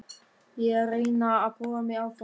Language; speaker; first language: Icelandic; non-native, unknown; German